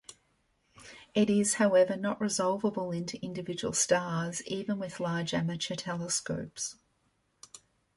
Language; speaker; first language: English; native; English